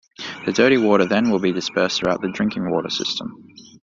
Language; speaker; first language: English; native; English